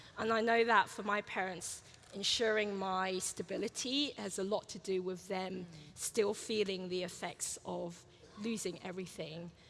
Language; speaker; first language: English; early bilingual, other home language; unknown